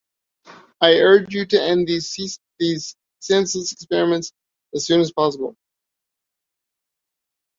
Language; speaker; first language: English; native; English